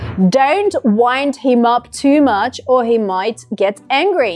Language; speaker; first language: English; non-native, fluent; Russian